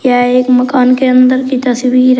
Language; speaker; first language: Hindi; native; Hindi